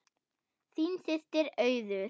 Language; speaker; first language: Icelandic; non-native, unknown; German